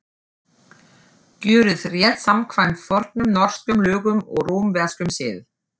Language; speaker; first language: Icelandic; non-native, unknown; German